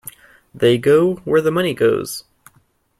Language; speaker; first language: English; native; English